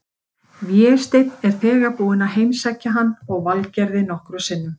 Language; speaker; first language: Icelandic; native; Icelandic